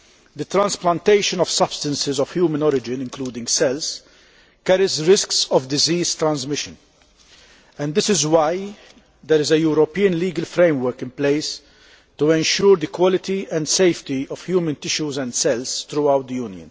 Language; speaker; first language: English; non-native, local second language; Maltese